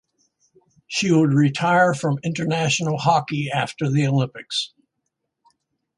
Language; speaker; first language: English; native; English